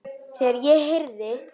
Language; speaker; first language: Icelandic; native; Icelandic